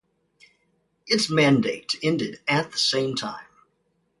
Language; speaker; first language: English; native; English